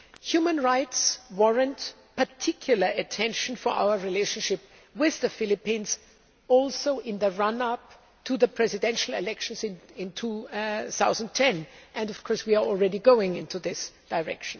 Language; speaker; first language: English; non-native, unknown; German